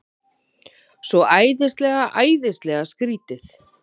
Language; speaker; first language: Icelandic; native; Icelandic